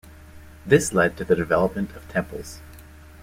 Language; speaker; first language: English; native; English